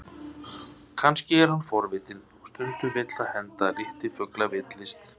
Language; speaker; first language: Icelandic; native; Icelandic